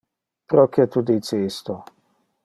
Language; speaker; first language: Interlingua; non-native, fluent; Dutch